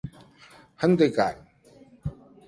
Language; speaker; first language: Indonesian; native; Indonesian